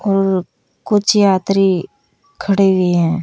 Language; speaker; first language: Hindi; native; Hindi